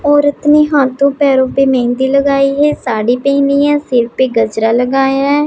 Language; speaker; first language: Hindi; non-native, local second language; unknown